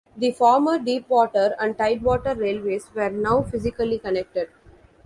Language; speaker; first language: English; non-native, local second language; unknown